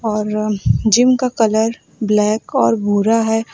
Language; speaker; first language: Hindi; native; Hindi